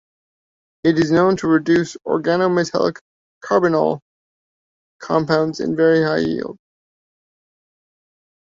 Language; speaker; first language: English; native; English